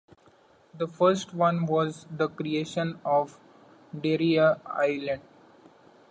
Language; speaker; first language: English; non-native, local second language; Marathi